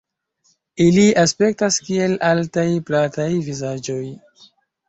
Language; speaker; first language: Esperanto; non-native, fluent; Chinese